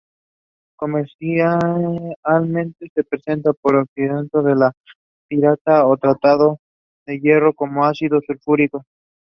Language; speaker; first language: English; non-native, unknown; Spanish